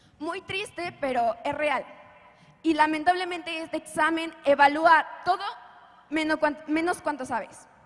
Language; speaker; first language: Spanish; native; Spanish